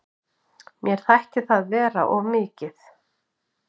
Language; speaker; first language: Icelandic; native; Icelandic